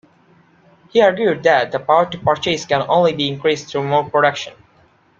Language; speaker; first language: English; non-native, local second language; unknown